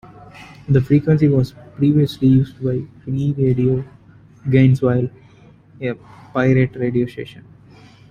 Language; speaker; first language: English; non-native, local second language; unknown